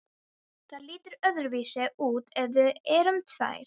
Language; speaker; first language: Icelandic; non-native, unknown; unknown